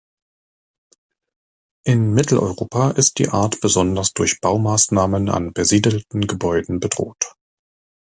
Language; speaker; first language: German; native; German